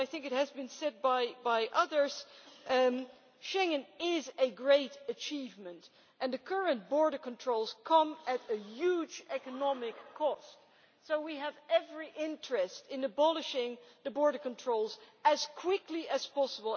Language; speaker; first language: English; non-native, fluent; Dutch